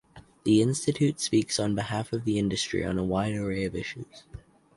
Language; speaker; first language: English; native; English